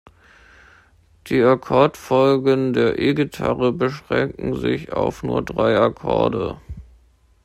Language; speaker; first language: German; native; German